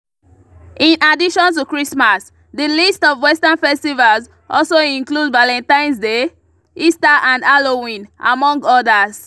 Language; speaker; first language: English; non-native, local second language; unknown